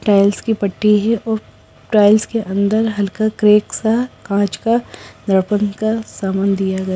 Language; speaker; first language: Hindi; non-native, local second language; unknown